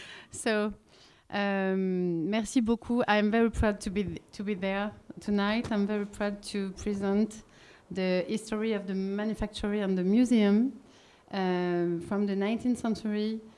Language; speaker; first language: English; non-native, learner; French